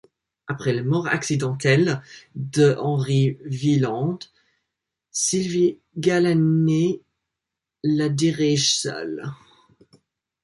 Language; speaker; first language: French; non-native, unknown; English